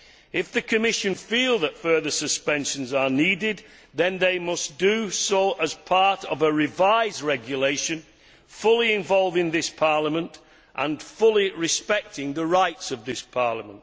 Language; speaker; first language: English; native; English